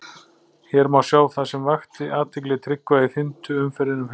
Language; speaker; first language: Icelandic; native; Icelandic